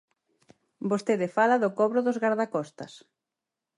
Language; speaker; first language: Galician; native; Galician